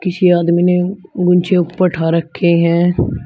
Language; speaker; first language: Hindi; native; Hindi